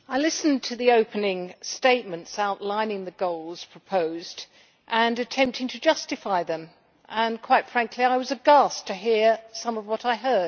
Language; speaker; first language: English; native; English